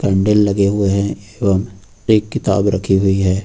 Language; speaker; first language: Hindi; native; Hindi